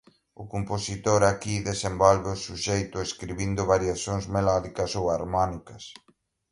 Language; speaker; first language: Galician; native; Galician